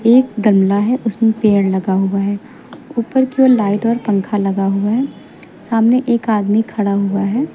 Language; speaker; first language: Hindi; native; Hindi